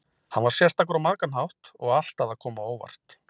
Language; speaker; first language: Icelandic; native; Icelandic